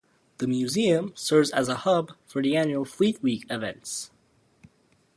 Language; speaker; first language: English; native; English